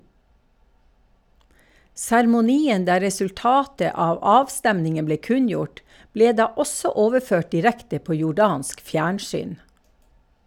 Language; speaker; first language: Norwegian; native; Norwegian